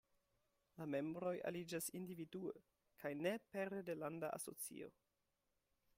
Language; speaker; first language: Esperanto; non-native, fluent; German